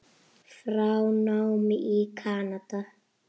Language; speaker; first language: Icelandic; native; Icelandic